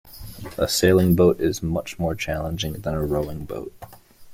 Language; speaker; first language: English; native; English